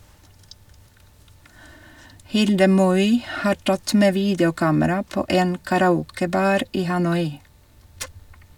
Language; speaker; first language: Norwegian; non-native, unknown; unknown